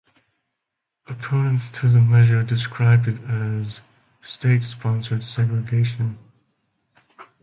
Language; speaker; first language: English; non-native, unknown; Finnish